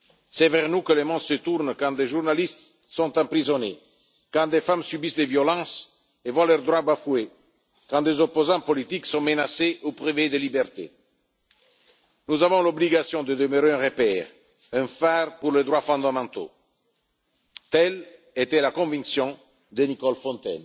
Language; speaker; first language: French; non-native, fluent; Italian